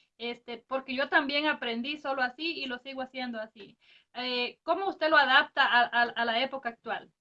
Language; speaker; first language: Spanish; native; Spanish